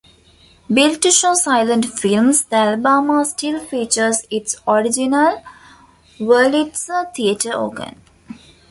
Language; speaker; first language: English; non-native, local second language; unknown